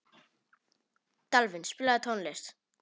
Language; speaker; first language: Icelandic; non-native, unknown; Polish